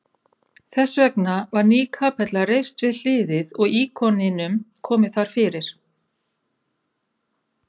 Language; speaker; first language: Icelandic; native; Icelandic